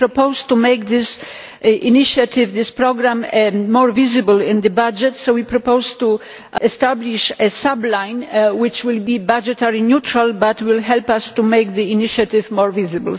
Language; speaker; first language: English; non-native, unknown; Polish